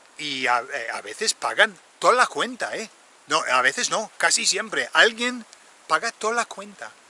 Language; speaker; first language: Spanish; non-native, fluent; English